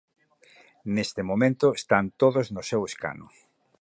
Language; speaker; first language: Galician; native; Galician